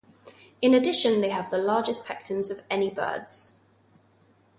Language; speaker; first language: English; non-native, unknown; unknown